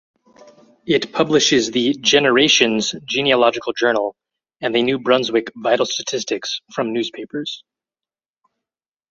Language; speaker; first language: English; native; English